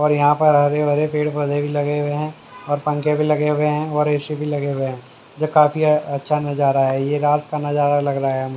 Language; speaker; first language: Hindi; native; Hindi